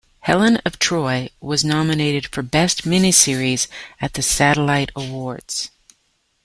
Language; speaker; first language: English; native; English